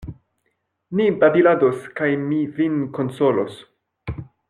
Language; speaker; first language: Esperanto; non-native, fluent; French